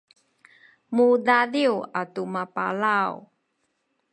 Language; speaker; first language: Sakizaya; non-native, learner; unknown